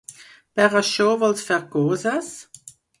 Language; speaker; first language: Catalan; non-native, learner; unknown